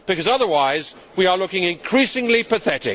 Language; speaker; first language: English; native; English